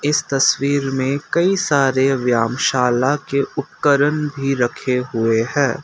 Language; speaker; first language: Hindi; non-native, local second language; Assamese